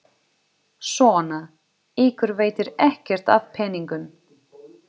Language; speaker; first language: Icelandic; non-native, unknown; Portuguese